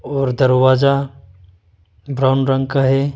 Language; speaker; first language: Hindi; non-native, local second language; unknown